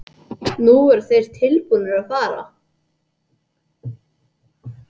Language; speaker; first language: Icelandic; non-native, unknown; English